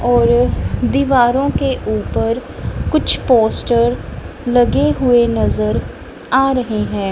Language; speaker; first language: Hindi; non-native, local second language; Punjabi